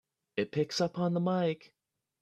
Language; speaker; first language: English; native; English